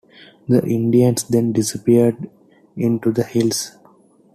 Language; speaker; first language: English; non-native, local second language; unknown